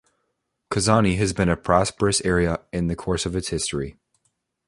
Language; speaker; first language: English; native; English